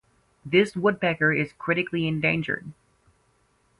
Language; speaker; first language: English; native; English